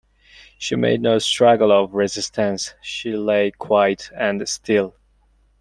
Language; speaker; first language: English; non-native, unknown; Mongolian